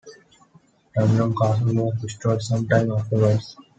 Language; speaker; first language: English; non-native, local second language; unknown